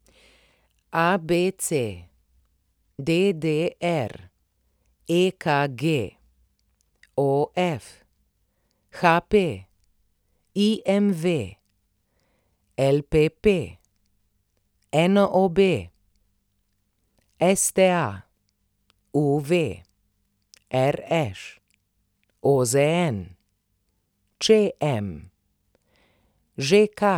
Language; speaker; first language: Slovenian; native; Slovenian